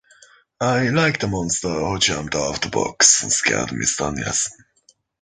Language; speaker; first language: English; native; English